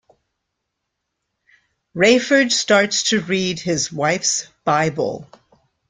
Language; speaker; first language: English; native; English